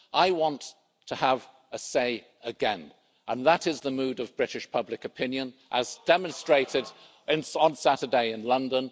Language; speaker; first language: English; native; English